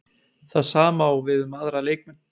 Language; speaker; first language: Icelandic; native; Icelandic